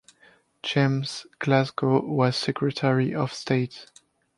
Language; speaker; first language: English; non-native, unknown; French